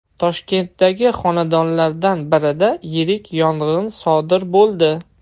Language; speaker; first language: Uzbek; non-native, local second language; Russian